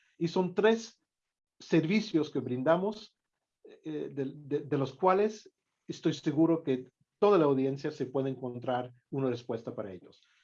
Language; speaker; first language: Spanish; non-native, fluent; English